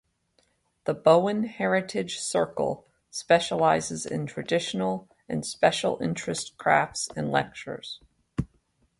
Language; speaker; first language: English; native; English